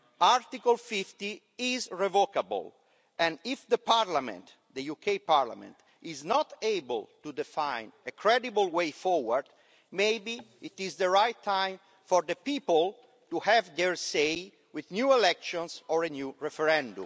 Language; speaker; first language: English; non-native, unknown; Italian